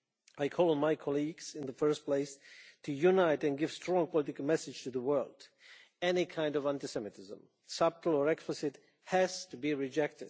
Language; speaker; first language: English; non-native, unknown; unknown